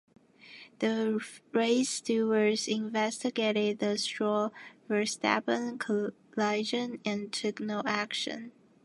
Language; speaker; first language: English; non-native, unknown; Japanese